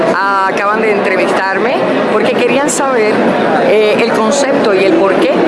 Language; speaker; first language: Spanish; native; Spanish